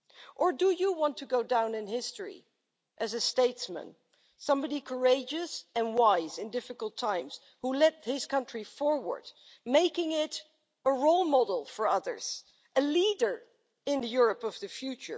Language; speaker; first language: English; non-native, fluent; Dutch